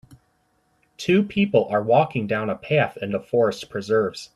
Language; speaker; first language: English; native; English